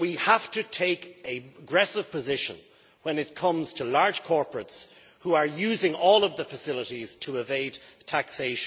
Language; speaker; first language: English; native; English